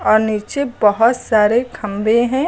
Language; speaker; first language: Hindi; native; Hindi